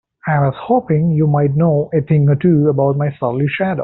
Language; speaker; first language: English; non-native, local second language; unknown